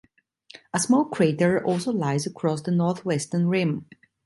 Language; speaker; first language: English; non-native, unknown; Italian